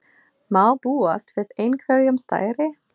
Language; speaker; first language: Icelandic; non-native, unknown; English